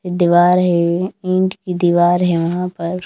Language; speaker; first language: Hindi; non-native, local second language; Punjabi